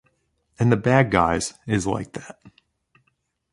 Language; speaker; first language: English; native; English